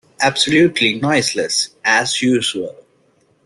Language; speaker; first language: English; non-native, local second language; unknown